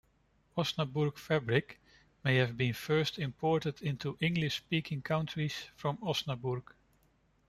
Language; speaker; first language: English; non-native, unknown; Dutch